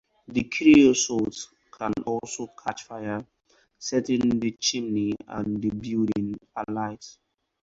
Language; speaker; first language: English; non-native, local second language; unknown